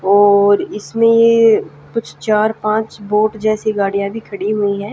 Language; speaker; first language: Hindi; native; Hindi